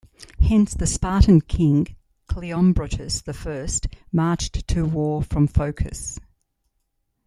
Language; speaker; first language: English; native; English